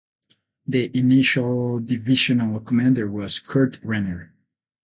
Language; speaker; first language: English; non-native, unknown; Spanish